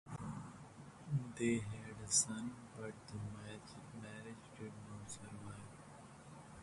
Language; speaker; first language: English; non-native, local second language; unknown